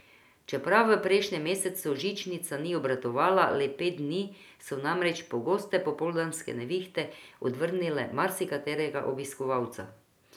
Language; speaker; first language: Slovenian; non-native, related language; Croatian